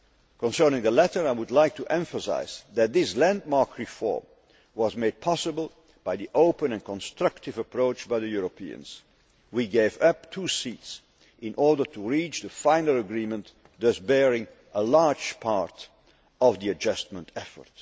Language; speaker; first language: English; non-native, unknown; Dutch